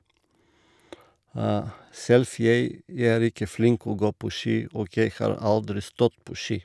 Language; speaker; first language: Norwegian; non-native, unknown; Bulgarian